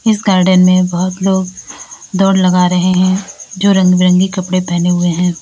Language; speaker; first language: Hindi; native; Hindi